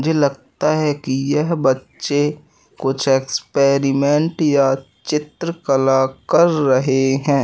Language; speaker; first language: Hindi; native; Hindi